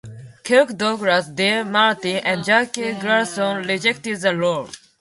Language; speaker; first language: English; non-native, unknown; Japanese